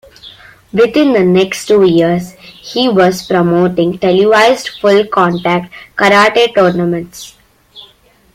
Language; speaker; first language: English; non-native, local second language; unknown